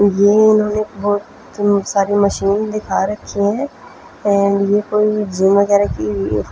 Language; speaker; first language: Hindi; non-native, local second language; Punjabi